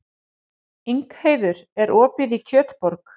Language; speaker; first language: Icelandic; native; Icelandic